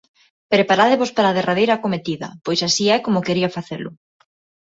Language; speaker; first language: Galician; non-native, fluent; Spanish